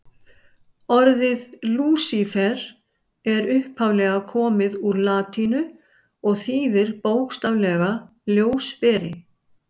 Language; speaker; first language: Icelandic; native; Icelandic